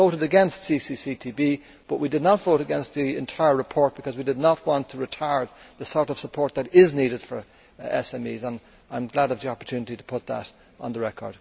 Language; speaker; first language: English; native; English